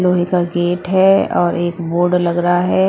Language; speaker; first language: Hindi; native; Hindi